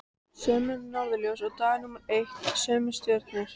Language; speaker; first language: Icelandic; native; Icelandic